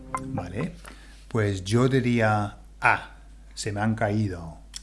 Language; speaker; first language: Spanish; non-native, fluent; English